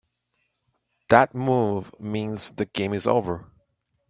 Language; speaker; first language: English; native; English